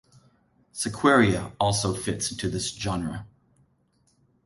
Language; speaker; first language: English; native; English